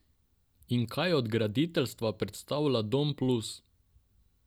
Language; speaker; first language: Slovenian; non-native, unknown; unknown